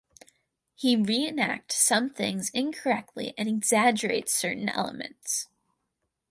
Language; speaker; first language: English; native; English